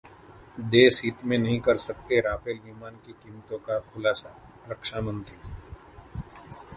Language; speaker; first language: Hindi; non-native, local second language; Gujarati